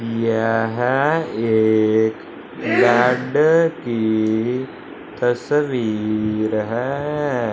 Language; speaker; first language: Hindi; non-native, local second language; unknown